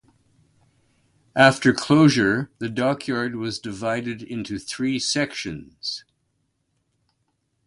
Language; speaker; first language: English; native; English